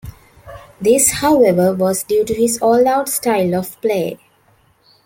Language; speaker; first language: English; non-native, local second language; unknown